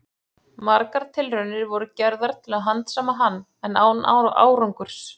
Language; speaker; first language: Icelandic; native; Icelandic